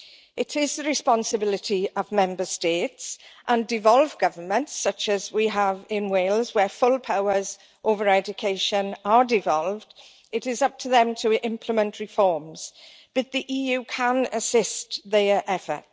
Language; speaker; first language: English; native; English